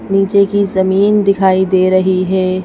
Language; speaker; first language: Hindi; native; Hindi